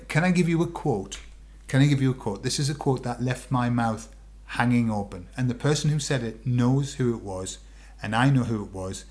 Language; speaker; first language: English; native; English